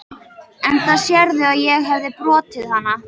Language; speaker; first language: Icelandic; native; Icelandic